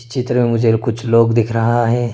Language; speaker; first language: Hindi; non-native, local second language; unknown